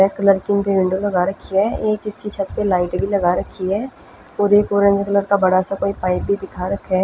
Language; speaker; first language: Hindi; non-native, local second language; Punjabi